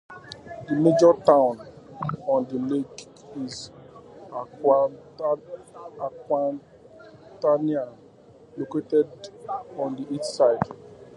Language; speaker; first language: English; native; English